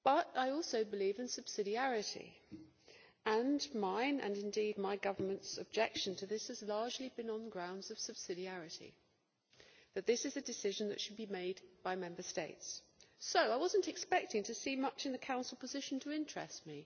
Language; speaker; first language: English; native; English